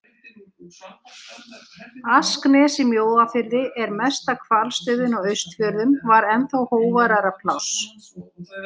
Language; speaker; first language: Icelandic; native; Icelandic